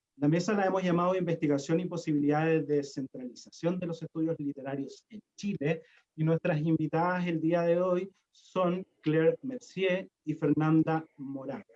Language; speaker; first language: Spanish; native; Spanish